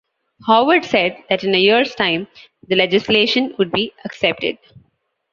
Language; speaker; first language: English; non-native, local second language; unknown